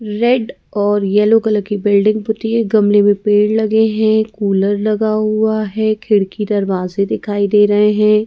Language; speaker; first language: Hindi; native; Hindi